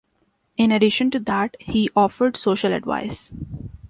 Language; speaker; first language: English; non-native, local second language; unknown